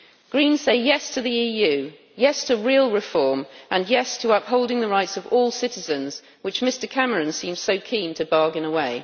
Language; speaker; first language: English; native; English